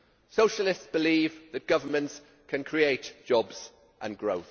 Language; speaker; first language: English; native; English